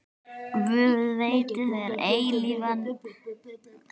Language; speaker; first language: Icelandic; native; Icelandic